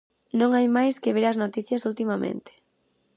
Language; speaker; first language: Galician; native; Galician